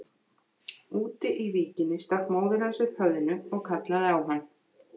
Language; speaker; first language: Icelandic; native; Icelandic